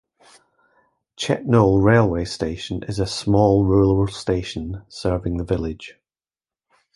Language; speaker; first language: English; native; English